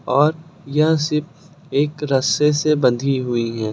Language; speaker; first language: Hindi; native; Hindi